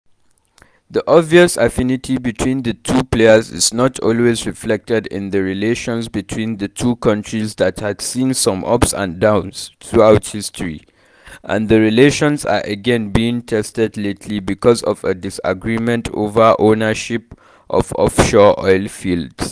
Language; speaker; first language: English; non-native, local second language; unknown